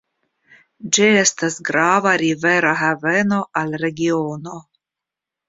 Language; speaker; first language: Esperanto; non-native, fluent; Russian